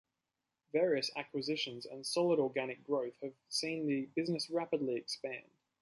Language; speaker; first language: English; native; English